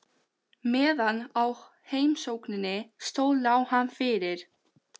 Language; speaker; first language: Icelandic; non-native, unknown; Albanian